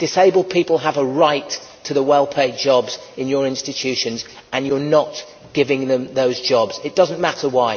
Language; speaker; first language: English; native; English